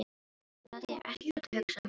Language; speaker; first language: Icelandic; non-native, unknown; Filipino